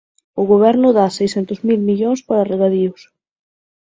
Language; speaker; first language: Galician; native; Galician